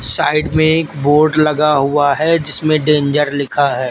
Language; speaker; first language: Hindi; native; Hindi